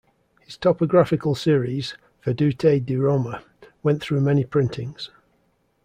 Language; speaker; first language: English; native; English